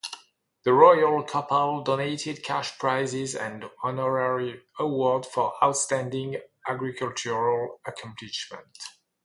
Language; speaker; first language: English; non-native, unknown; French